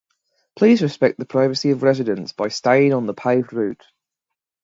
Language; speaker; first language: English; native; English